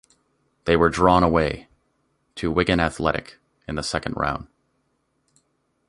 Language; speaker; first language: English; native; English